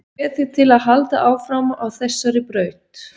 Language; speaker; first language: Icelandic; non-native, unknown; Swiss German